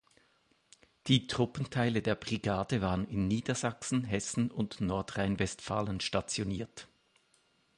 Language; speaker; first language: German; native; German